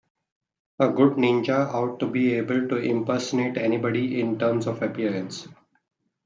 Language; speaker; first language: English; non-native, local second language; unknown